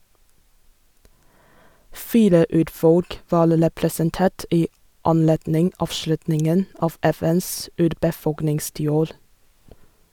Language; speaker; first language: Norwegian; non-native, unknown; Chinese